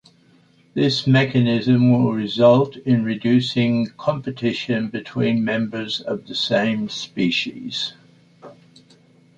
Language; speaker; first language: English; native; English